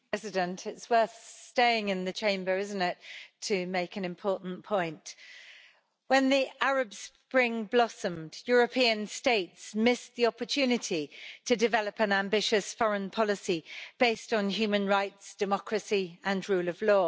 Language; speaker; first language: English; native; English